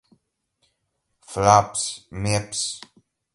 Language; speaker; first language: Portuguese; non-native, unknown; Galician